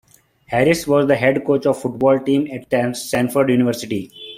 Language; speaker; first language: English; non-native, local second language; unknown